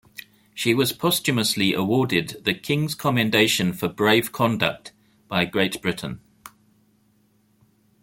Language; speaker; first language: English; native; English